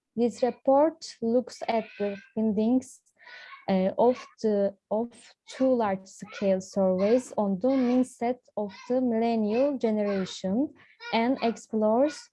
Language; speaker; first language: English; non-native, learner; Turkish